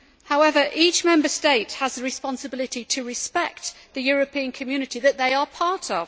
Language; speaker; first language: English; native; English